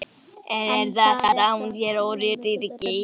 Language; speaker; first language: Icelandic; native; Icelandic